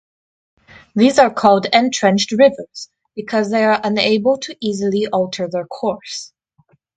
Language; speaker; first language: English; non-native, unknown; Russian